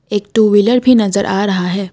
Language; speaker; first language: Hindi; non-native, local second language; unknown